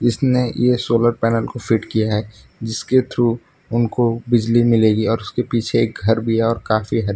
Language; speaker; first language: Hindi; non-native, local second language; Gujarati